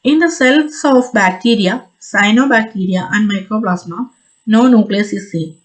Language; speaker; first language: English; non-native, local second language; Malayalam